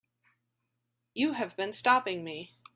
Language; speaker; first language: English; native; English